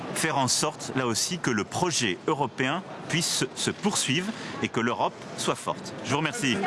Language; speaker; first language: French; native; French